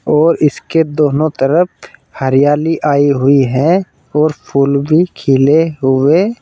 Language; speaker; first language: Hindi; native; Hindi